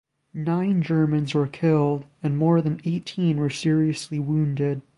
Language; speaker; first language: English; native; English